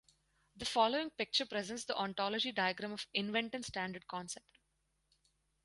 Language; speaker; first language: English; non-native, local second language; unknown